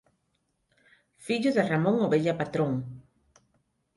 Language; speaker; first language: Galician; non-native, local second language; Spanish